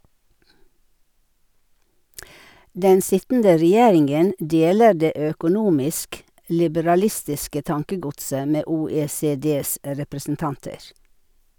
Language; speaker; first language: Norwegian; native; Norwegian